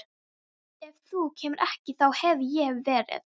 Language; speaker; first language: Icelandic; non-native, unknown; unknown